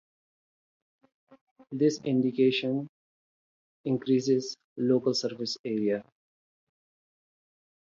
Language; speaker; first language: English; non-native, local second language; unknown